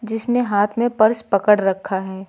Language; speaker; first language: Hindi; native; Hindi